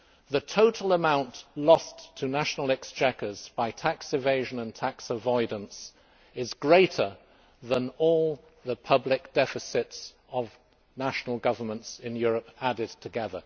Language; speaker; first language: English; native; English